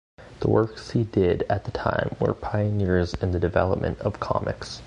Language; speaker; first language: English; native; English